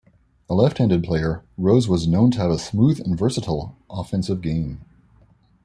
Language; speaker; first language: English; native; English